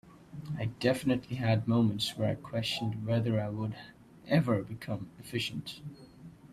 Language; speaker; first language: English; non-native, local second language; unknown